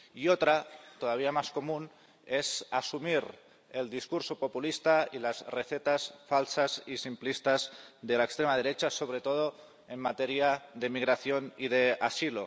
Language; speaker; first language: Spanish; non-native, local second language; Catalan